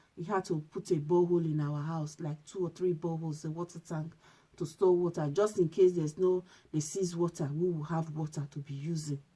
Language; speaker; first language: English; non-native, local second language; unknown